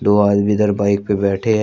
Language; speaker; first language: Hindi; native; Hindi